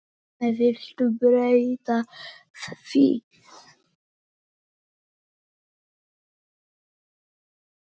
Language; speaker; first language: Icelandic; non-native, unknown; Polish